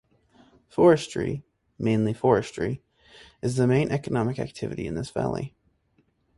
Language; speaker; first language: English; native; English